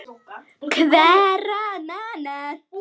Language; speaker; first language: Icelandic; native; Icelandic